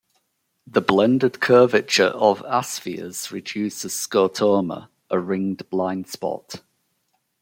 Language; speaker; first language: English; native; English